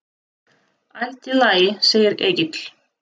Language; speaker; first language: Icelandic; non-native, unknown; Russian